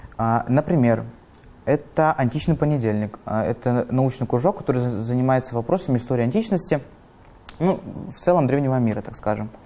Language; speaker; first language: Russian; native; Russian